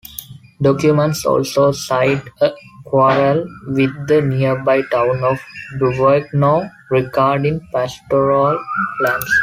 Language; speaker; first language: English; non-native, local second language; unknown